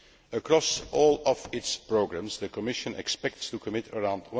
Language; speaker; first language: English; non-native, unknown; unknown